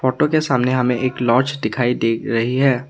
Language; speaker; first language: Hindi; non-native, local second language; Assamese